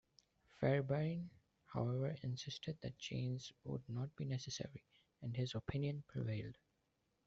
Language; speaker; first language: English; non-native, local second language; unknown